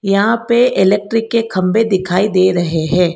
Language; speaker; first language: Hindi; non-native, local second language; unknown